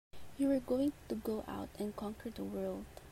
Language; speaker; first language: English; non-native, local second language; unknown